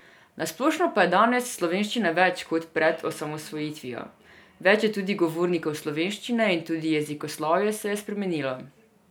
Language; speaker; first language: Slovenian; non-native, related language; Serbian